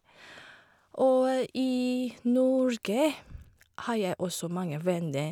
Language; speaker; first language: Norwegian; non-native, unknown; Chinese